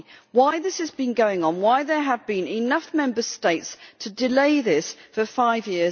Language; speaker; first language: English; native; English